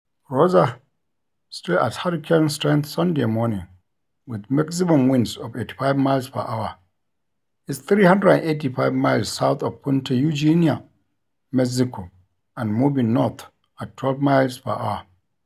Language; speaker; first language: English; non-native, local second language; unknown